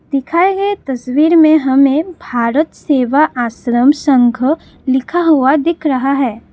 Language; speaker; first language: Hindi; non-native, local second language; Assamese